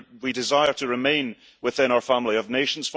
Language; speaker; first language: English; early bilingual, heritage; English